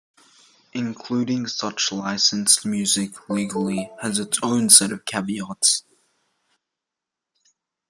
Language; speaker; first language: English; native; English